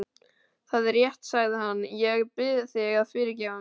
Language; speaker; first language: Icelandic; native; Icelandic